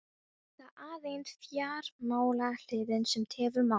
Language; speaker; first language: Icelandic; non-native, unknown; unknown